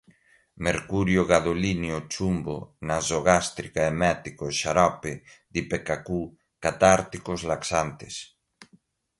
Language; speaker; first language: Portuguese; non-native, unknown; Galician